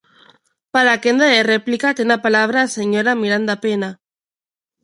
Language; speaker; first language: Galician; non-native, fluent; Spanish